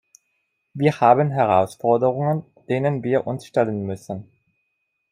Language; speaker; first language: German; non-native, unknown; Italian